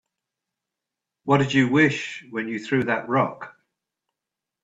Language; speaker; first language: English; native; English